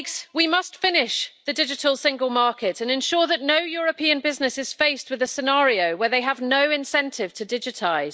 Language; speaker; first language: English; native; English